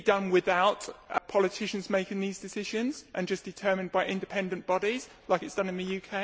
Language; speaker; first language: English; native; English